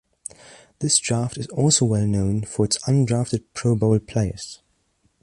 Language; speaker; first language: English; non-native, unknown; German